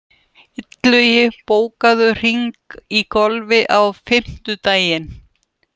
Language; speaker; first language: Icelandic; non-native, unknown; Russian